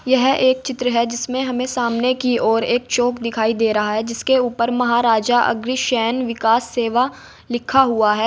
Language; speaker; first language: Hindi; native; Hindi